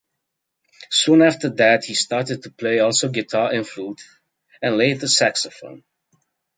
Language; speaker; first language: English; native; English